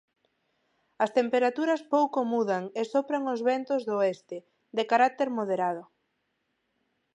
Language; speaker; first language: Galician; non-native, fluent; Spanish